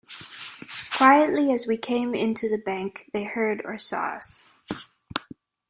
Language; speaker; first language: English; non-native, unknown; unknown